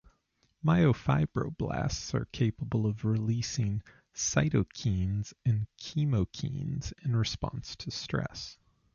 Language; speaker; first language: English; native; English